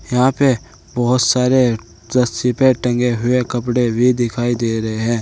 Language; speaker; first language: Hindi; native; Hindi